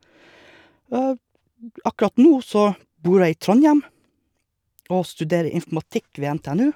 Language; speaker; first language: Norwegian; native; Norwegian